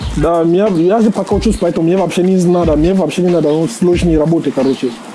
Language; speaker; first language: Russian; non-native, fluent; English